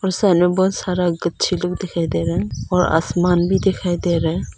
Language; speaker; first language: Hindi; non-native, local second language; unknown